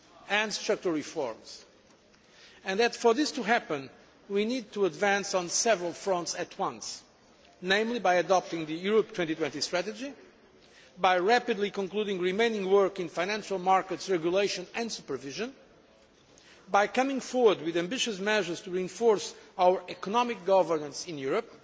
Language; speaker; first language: English; non-native, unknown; Portuguese